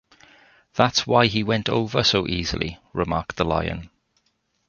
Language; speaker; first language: English; native; English